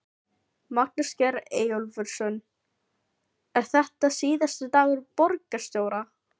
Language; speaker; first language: Icelandic; non-native, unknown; Filipino